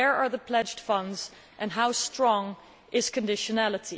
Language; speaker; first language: English; non-native, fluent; Dutch